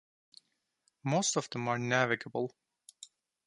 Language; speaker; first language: English; non-native, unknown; Turkish